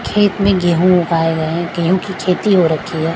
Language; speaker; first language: Hindi; non-native, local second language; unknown